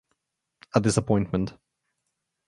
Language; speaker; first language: English; non-native, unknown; Slovenian